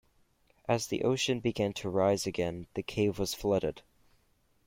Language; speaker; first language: English; native; English